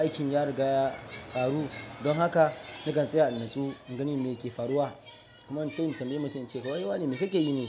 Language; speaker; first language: Hausa; non-native, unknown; Yoruba